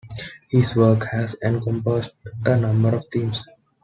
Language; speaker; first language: English; non-native, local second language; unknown